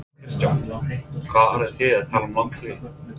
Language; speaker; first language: Icelandic; non-native, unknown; English